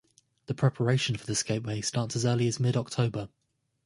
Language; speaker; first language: English; native; English